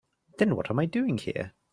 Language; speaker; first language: English; native; English